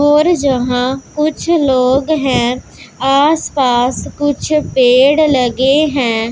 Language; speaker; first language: Hindi; non-native, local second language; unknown